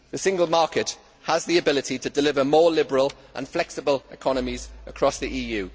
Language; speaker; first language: English; native; English